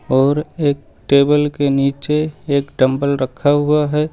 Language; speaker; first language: Hindi; native; Hindi